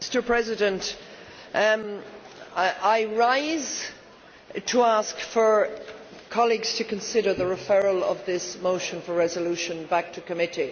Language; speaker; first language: English; native; English